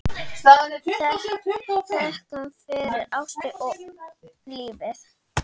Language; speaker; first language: Icelandic; native; Icelandic